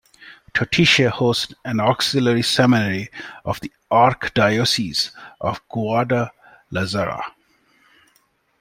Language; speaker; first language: English; non-native, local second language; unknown